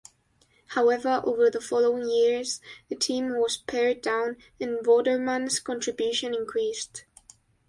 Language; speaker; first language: English; non-native, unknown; Spanish